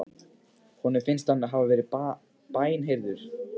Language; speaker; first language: Icelandic; native; Icelandic